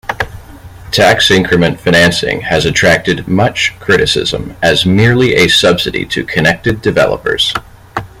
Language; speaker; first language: English; native; English